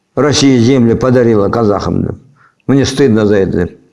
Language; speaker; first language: Russian; non-native, local second language; Kazakh